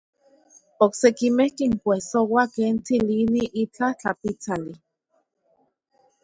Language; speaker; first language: Central Puebla Nahuatl; native; Central Puebla Nahuatl